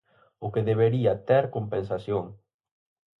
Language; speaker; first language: Galician; native; Galician